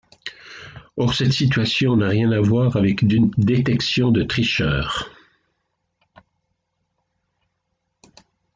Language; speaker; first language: French; native; French